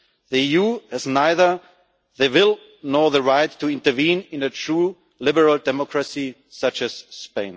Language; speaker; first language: English; non-native, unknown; German